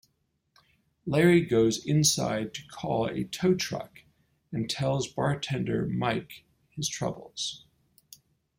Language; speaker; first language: English; native; English